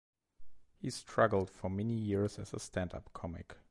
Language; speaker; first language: English; non-native, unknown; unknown